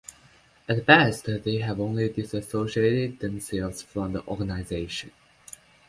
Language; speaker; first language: English; non-native, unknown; Chinese